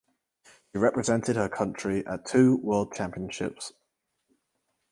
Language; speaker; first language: English; native; English